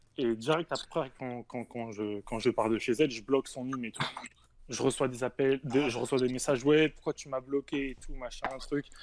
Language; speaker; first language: French; native; French